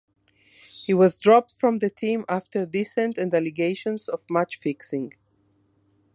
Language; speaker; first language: English; non-native, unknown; Spanish